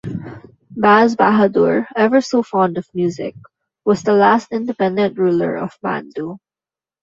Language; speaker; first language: English; non-native, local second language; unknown